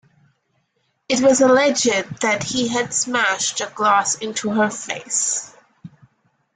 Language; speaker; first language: English; non-native, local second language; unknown